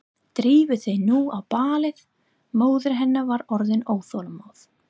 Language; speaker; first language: Icelandic; non-native, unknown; English